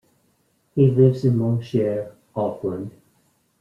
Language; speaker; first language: English; native; English